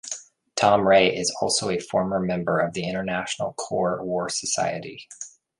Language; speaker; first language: English; native; English